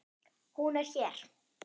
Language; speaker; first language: Icelandic; non-native, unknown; German